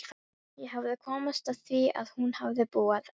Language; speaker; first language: Icelandic; non-native, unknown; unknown